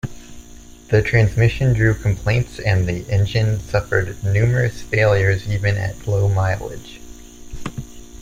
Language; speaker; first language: English; native; English